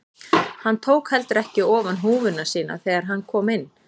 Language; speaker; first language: Icelandic; native; Icelandic